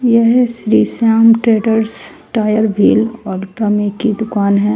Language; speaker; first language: Hindi; native; Hindi